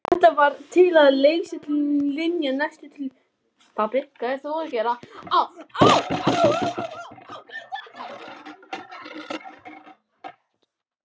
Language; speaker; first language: Icelandic; non-native, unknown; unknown